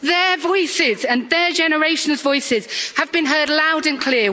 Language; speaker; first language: English; native; English